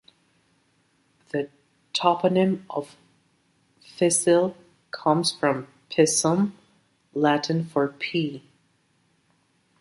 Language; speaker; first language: English; native; English